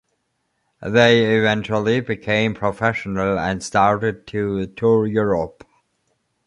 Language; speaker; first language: English; non-native, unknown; German